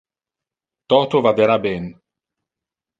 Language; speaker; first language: Interlingua; non-native, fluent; Italian